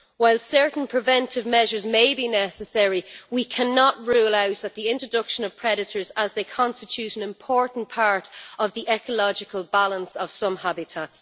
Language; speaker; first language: English; native; English